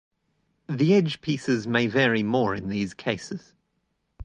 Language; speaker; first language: English; native; English